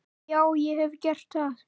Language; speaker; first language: Icelandic; native; Icelandic